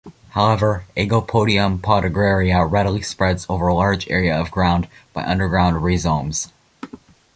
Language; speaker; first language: English; native; English